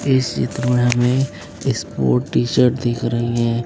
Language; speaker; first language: Hindi; native; Hindi